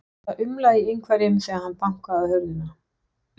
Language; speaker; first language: Icelandic; non-native, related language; Danish